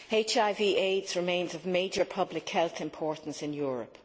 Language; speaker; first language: English; native; English